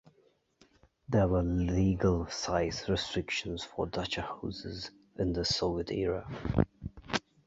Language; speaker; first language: English; native; English